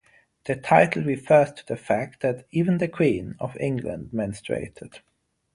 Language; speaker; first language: English; non-native, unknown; German